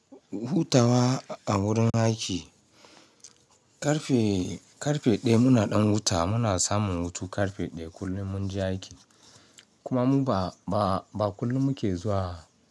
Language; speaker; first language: Hausa; non-native, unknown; Yoruba